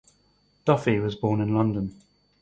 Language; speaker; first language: English; native; English